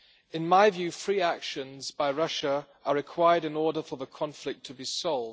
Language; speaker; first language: English; non-native, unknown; German